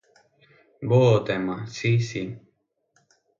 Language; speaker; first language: Galician; native; Galician